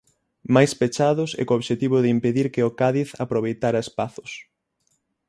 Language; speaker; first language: Galician; native; Galician